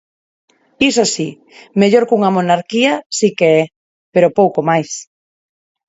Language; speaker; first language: Galician; non-native, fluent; Spanish